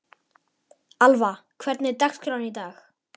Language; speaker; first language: Icelandic; native; Icelandic